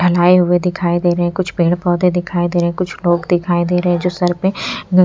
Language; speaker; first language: Hindi; non-native, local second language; Punjabi